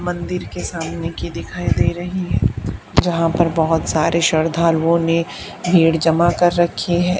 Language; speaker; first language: Hindi; native; Hindi